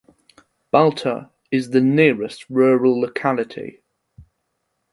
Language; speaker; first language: English; non-native, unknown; German